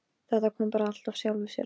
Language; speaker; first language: Icelandic; non-native, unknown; Polish